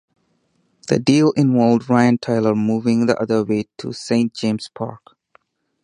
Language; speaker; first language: English; non-native, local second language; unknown